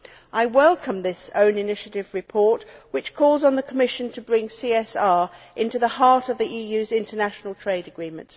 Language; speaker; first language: English; native; English